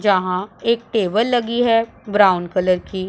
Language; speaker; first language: Hindi; non-native, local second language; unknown